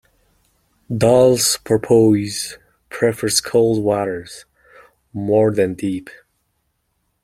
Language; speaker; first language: English; non-native, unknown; Mongolian